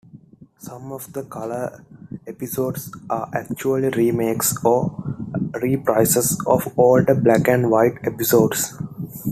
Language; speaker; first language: English; non-native, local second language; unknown